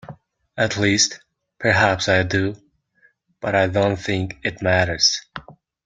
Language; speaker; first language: English; non-native, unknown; Mongolian